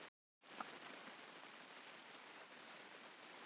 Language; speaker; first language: Icelandic; native; Icelandic